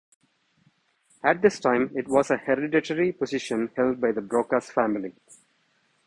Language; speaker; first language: English; non-native, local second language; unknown